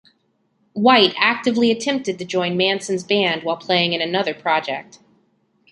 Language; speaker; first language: English; native; English